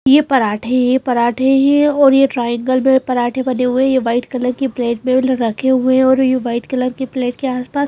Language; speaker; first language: Hindi; native; Hindi